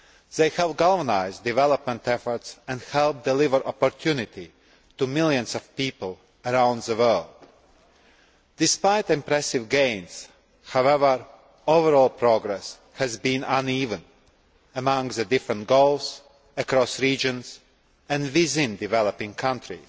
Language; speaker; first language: English; non-native, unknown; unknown